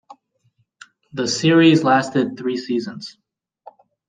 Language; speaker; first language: English; native; English